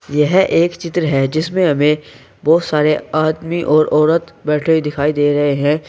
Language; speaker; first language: Hindi; native; Hindi